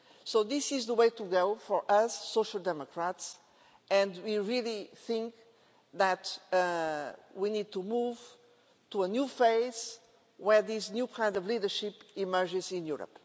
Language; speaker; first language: English; non-native, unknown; Portuguese